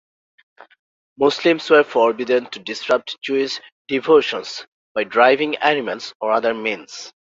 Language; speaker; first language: English; non-native, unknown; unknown